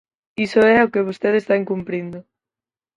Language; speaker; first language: Galician; native; Galician